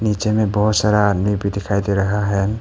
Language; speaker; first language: Hindi; non-native, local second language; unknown